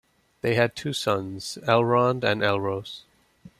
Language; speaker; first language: English; native; English